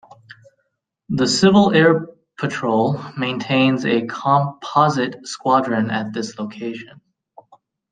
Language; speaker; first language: English; native; English